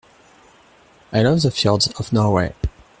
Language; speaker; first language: English; non-native, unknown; French